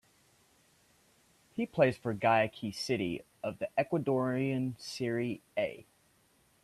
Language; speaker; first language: English; native; English